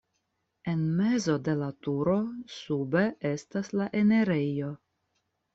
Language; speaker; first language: Esperanto; non-native, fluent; Russian